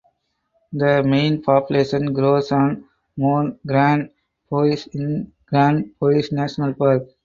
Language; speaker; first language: English; non-native, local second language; Tamil